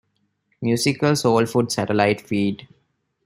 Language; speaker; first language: English; non-native, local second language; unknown